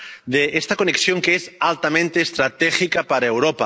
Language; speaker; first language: Spanish; non-native, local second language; Catalan